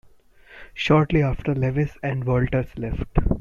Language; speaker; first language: English; non-native, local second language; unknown